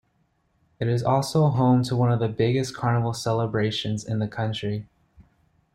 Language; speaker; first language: English; native; English